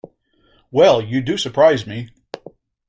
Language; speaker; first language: English; native; English